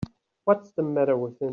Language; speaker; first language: English; native; English